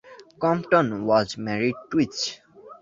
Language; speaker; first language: English; non-native, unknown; Bangla